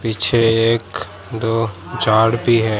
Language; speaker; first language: Hindi; non-native, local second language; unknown